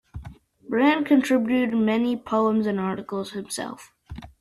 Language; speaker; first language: English; native; English